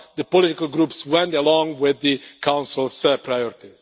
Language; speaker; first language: English; non-native, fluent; Czech